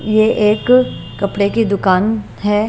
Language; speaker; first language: Hindi; non-native, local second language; Punjabi